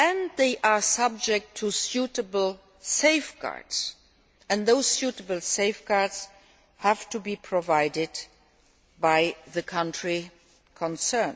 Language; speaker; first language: English; non-native, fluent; Luxembourgish